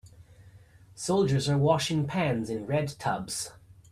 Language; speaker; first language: English; native; English